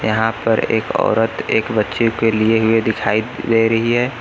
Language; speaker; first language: Hindi; native; Hindi